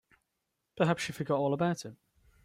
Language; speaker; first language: English; native; English